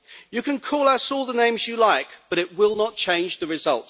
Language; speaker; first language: English; native; English